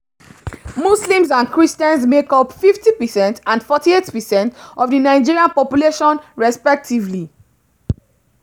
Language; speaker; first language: English; non-native, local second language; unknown